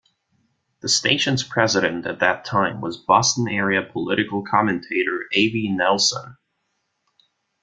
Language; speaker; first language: English; non-native, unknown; German